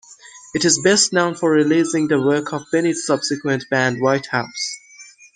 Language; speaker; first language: English; non-native, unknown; Persian